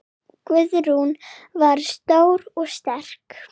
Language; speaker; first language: Icelandic; non-native, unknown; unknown